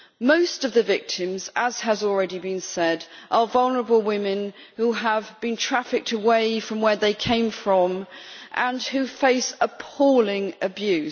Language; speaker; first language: English; native; English